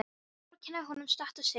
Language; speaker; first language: Icelandic; non-native, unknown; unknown